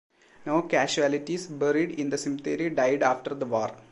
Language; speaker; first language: English; non-native, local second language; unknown